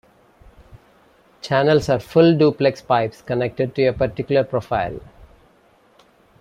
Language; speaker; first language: English; non-native, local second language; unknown